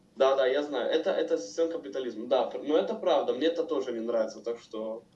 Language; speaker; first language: Russian; non-native, fluent; Italian